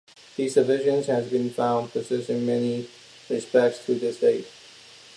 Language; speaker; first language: English; non-native, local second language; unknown